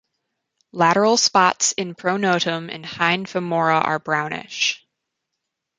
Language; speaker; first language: English; native; English